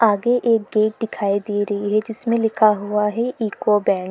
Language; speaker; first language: Hindi; non-native, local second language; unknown